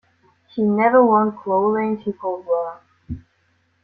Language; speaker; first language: English; non-native, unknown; German